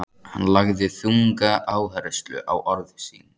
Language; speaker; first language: Icelandic; native; Icelandic